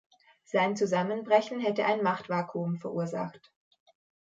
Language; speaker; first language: German; native; German